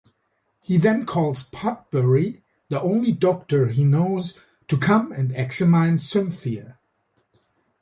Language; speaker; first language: English; native; English